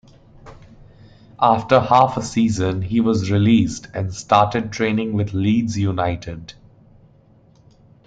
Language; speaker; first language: English; non-native, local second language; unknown